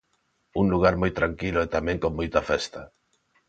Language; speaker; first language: Galician; non-native, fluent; Spanish